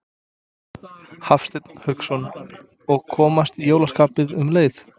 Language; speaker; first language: Icelandic; non-native, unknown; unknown